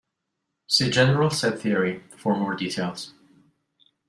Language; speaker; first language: English; non-native, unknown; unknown